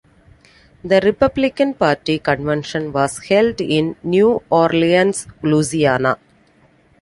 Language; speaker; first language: English; non-native, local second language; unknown